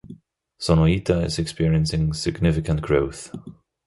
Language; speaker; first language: English; non-native, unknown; German